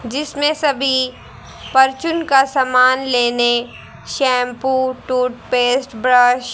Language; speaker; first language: Hindi; native; Hindi